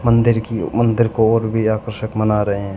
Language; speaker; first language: Hindi; native; Hindi